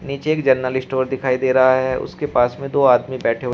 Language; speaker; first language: Hindi; native; Hindi